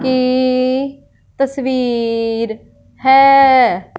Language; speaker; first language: Hindi; non-native, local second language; Punjabi